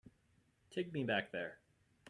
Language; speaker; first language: English; native; English